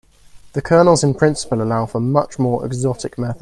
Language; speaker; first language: English; native; English